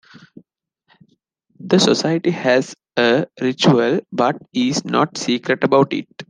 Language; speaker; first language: English; non-native, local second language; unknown